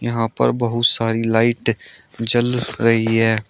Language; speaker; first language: Hindi; native; Hindi